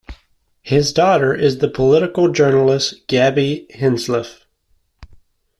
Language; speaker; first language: English; native; English